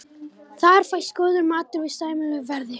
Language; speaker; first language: Icelandic; non-native, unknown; Romanian